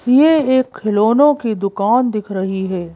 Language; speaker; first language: Hindi; native; Hindi